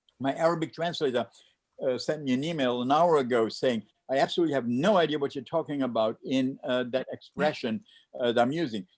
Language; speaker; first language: English; non-native, fluent; Luxembourgish